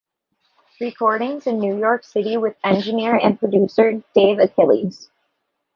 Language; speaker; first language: English; native; English